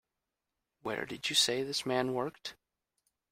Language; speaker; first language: English; native; English